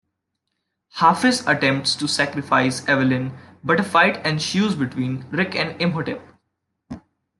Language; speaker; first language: English; non-native, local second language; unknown